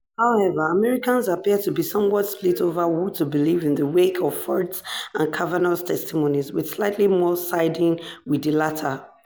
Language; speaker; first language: English; non-native, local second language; Yoruba